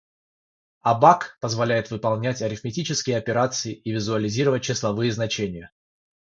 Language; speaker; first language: Russian; non-native, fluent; Georgian